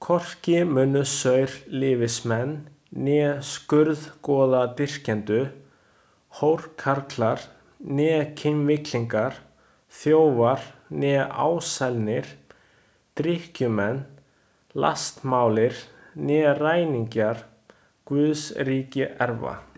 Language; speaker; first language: Icelandic; non-native, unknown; Chinese